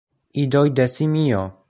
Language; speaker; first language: Esperanto; non-native, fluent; Polish